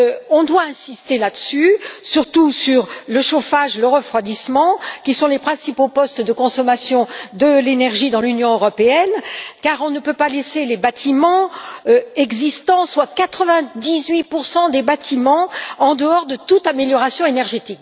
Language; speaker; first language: French; native; French